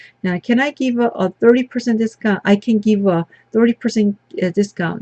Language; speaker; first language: English; non-native, fluent; Korean